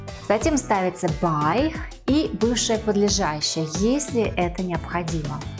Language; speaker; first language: Russian; native; Russian